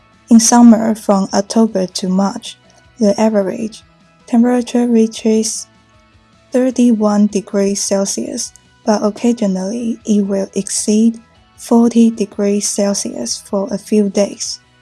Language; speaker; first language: English; non-native, fluent; Chinese